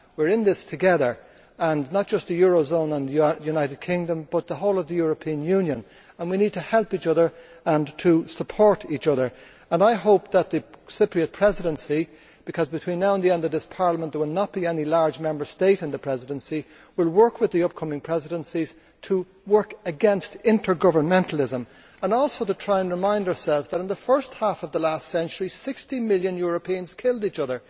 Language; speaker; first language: English; native; English